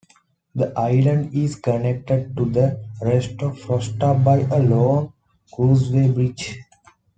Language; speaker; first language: English; non-native, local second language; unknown